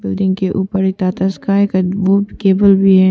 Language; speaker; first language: Hindi; non-native, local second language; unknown